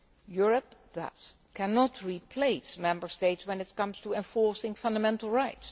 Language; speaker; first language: English; non-native, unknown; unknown